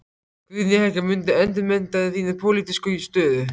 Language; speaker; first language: Icelandic; native; Icelandic